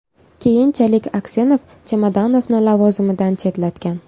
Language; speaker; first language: Uzbek; native; Uzbek